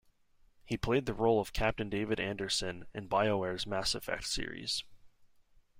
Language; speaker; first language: English; native; English